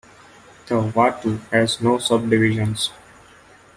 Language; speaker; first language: English; non-native, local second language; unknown